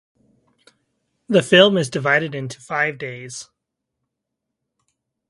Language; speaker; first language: English; native; English